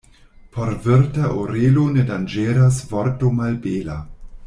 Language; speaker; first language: Esperanto; non-native, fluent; German